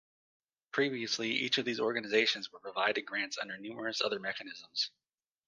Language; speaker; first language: English; native; English